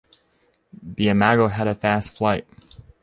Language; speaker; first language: English; native; English